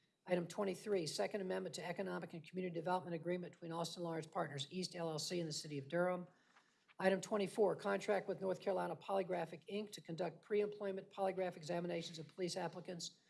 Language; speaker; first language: English; native; English